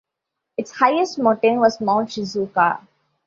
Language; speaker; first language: English; non-native, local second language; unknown